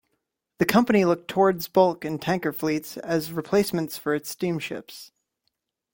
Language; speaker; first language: English; native; English